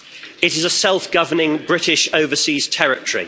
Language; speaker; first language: English; native; English